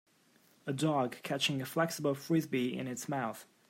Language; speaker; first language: English; native; English